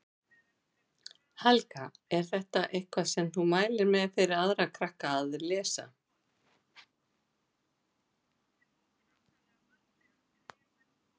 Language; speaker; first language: Icelandic; native; Icelandic